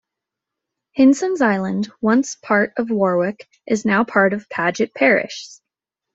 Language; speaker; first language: English; native; English